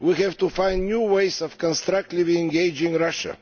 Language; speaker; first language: English; non-native, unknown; Bulgarian